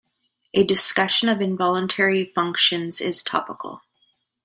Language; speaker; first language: English; native; English